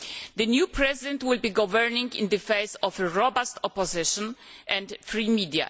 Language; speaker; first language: English; non-native, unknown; Polish